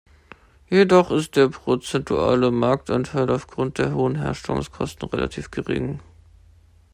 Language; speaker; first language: German; native; German